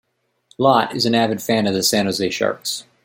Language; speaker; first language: English; native; English